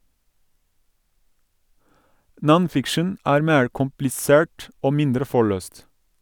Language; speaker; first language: Norwegian; non-native, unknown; Turkish